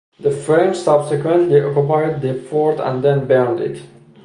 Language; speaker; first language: English; non-native, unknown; Persian